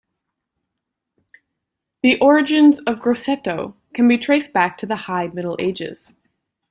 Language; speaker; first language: English; native; English